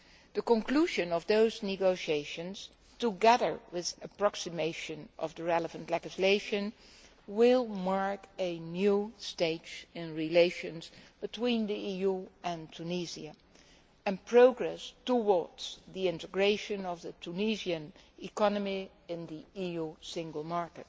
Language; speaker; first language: English; non-native, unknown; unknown